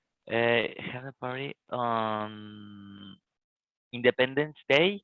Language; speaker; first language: English; non-native, learner; Spanish